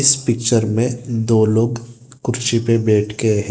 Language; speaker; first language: Hindi; non-native, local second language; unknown